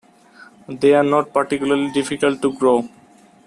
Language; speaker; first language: English; non-native, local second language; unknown